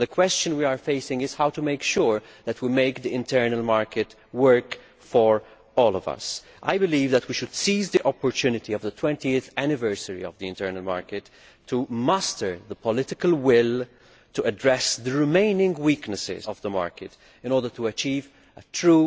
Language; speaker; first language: English; non-native, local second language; Maltese